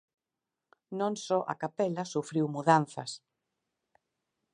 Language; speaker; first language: Galician; native; Galician